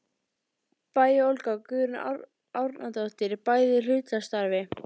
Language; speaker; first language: Icelandic; native; Icelandic